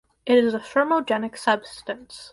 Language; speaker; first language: English; native; English